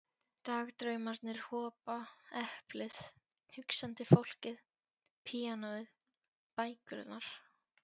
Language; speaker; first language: Icelandic; non-native, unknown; Polish